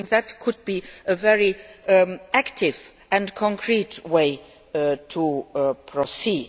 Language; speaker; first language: English; non-native, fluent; Luxembourgish